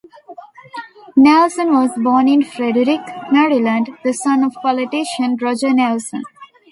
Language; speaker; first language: English; non-native, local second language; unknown